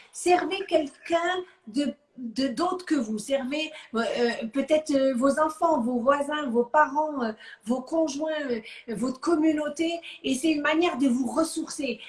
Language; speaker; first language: French; non-native, local second language; Arabic